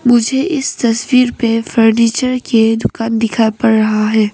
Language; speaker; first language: Hindi; non-native, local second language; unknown